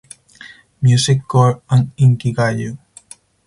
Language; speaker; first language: English; non-native, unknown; Spanish